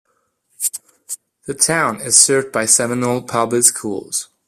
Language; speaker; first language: English; non-native, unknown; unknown